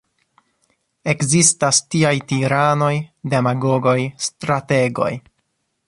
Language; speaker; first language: Esperanto; non-native, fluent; English